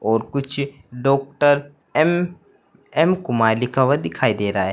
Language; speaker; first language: Hindi; native; Hindi